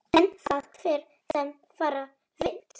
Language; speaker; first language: Icelandic; non-native, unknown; Polish